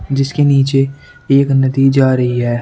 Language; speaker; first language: Hindi; native; Hindi